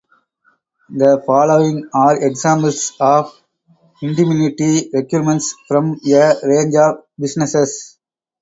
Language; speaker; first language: English; non-native, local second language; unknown